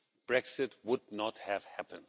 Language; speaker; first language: English; non-native, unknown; German